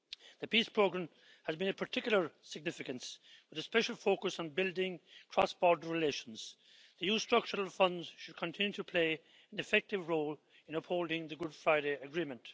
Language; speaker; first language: English; native; English